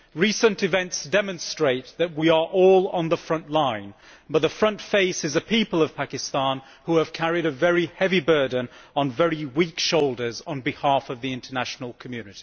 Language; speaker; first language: English; native; English